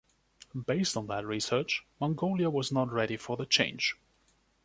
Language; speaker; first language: English; non-native, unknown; German